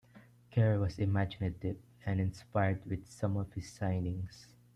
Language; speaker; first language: English; non-native, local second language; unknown